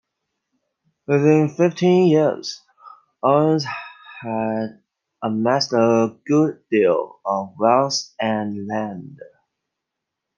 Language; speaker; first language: English; non-native, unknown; Chinese